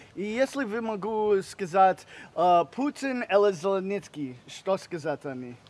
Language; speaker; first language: Russian; non-native, learner; English